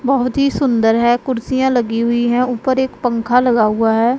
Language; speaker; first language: Hindi; non-native, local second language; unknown